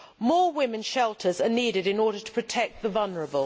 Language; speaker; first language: English; native; English